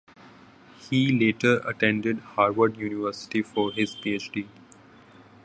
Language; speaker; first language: English; non-native, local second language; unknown